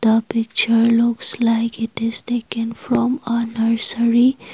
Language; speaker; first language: English; non-native, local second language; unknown